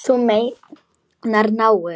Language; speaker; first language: Icelandic; non-native, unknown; Polish